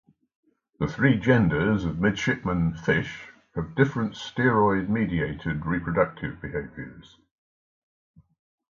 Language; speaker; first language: English; native; English